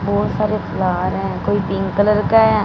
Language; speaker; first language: Hindi; non-native, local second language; Punjabi